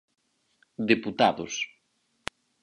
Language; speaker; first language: Galician; native; Galician